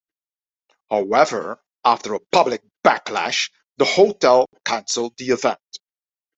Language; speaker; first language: English; non-native, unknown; Dutch